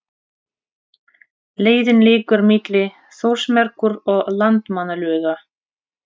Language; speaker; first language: Icelandic; non-native, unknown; Russian